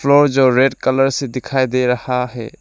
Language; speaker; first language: Hindi; non-native, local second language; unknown